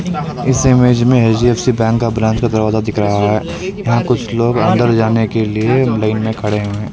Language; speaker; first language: Hindi; non-native, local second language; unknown